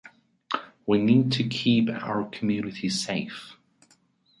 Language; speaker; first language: English; non-native, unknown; Persian